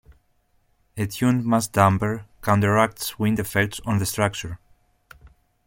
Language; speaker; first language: English; non-native, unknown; Greek